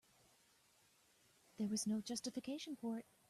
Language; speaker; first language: English; native; English